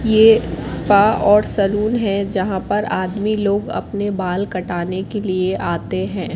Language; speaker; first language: Hindi; native; Hindi